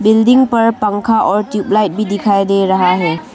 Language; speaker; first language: Hindi; non-native, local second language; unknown